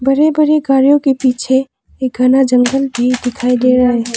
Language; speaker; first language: Hindi; non-native, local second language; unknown